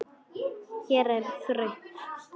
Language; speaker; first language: Icelandic; non-native, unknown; Polish